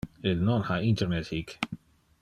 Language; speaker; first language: Interlingua; non-native, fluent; Dutch